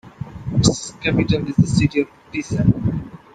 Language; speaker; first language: English; non-native, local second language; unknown